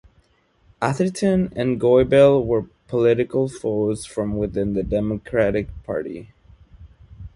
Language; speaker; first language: English; non-native, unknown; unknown